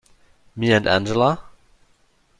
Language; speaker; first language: English; non-native, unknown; German